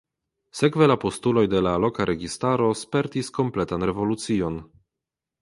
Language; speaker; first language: Esperanto; non-native, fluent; Polish